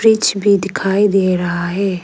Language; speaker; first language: Hindi; non-native, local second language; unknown